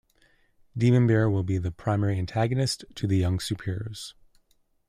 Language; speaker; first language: English; native; English